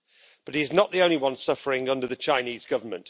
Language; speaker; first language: English; native; English